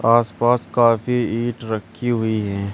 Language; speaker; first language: Hindi; native; Hindi